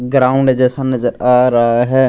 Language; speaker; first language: Hindi; non-native, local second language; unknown